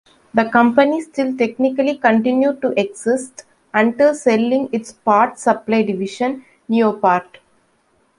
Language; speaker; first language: English; non-native, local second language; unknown